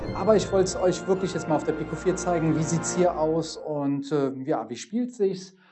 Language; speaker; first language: German; native; German